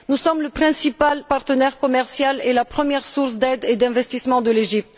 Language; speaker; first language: French; non-native, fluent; Bulgarian